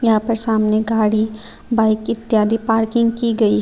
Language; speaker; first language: Hindi; non-native, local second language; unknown